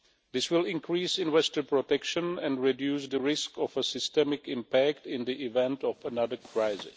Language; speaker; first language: English; non-native, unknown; Czech